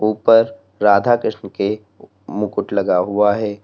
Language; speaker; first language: Hindi; native; Hindi